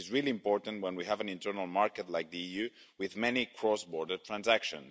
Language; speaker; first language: English; non-native, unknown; Spanish